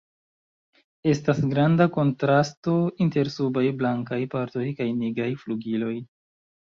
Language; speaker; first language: Esperanto; non-native, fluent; Chinese